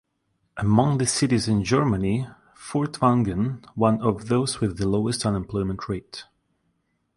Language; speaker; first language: English; non-native, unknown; Russian